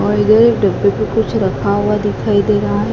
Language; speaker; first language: Hindi; native; Hindi